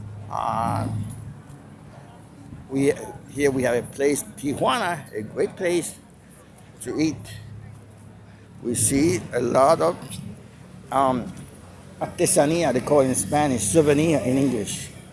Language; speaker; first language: English; non-native, fluent; Spanish